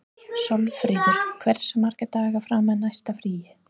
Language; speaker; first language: Icelandic; non-native, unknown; English